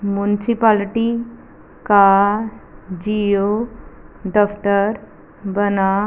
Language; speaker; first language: Hindi; non-native, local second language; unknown